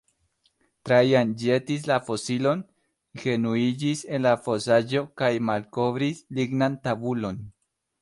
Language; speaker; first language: Esperanto; non-native, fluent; Spanish